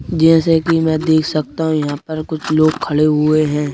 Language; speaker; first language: Hindi; native; Hindi